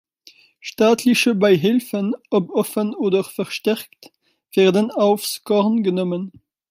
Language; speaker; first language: German; non-native, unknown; French